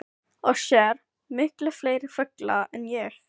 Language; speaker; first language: Icelandic; non-native, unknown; Filipino